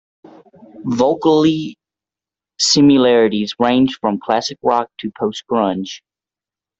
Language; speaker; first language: English; native; English